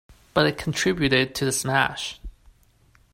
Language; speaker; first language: English; non-native, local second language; Cantonese